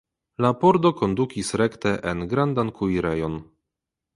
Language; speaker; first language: Esperanto; non-native, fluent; Polish